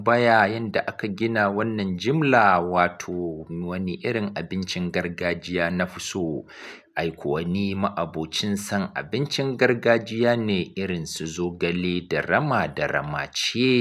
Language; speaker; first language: Hausa; native; Hausa